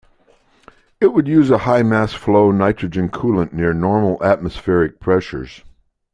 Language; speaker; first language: English; native; English